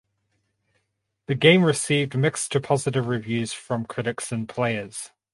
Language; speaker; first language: English; native; English